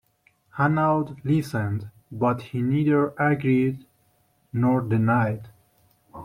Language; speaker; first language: English; non-native, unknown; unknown